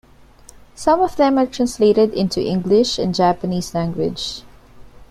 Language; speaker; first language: English; non-native, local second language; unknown